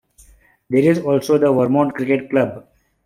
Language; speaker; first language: English; non-native, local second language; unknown